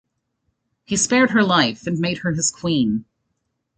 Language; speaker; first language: English; native; English